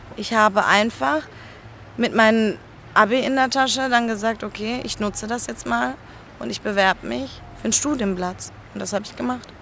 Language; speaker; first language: German; early bilingual, other home language; Spanish